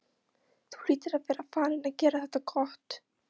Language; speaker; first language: Icelandic; non-native, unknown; Polish